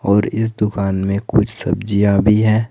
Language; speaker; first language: Hindi; native; Hindi